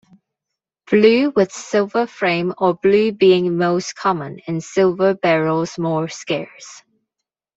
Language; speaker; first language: English; non-native, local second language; Cantonese